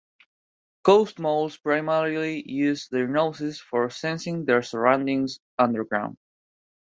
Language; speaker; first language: English; non-native, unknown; Spanish